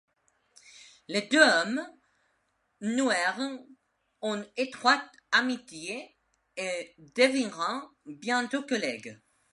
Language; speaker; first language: French; non-native, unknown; Spanish